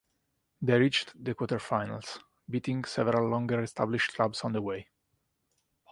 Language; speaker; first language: English; non-native, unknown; Italian